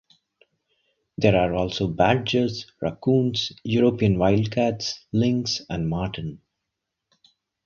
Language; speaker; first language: English; non-native, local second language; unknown